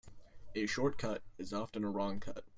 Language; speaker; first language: English; native; English